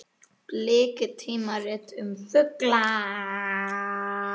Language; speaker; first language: Icelandic; native; Icelandic